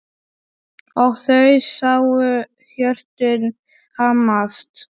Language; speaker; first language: Icelandic; non-native, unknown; Polish